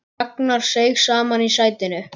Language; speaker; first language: Icelandic; native; Icelandic